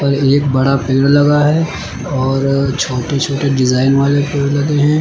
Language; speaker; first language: Hindi; native; Hindi